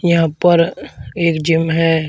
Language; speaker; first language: Hindi; native; Hindi